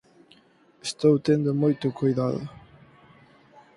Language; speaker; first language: Galician; native; Galician